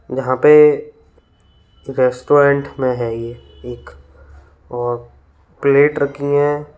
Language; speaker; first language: Hindi; native; Hindi